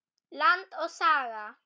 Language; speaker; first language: Icelandic; non-native, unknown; German